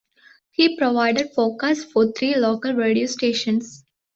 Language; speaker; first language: English; non-native, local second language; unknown